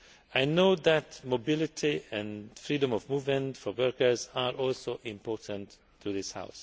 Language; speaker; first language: English; non-native, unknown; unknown